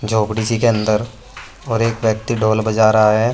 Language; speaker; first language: Hindi; native; Hindi